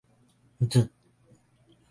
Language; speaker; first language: English; non-native, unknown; Bangla